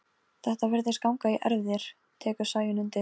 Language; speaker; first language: Icelandic; non-native, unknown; Polish